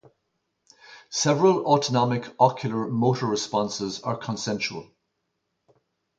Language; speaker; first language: English; native; English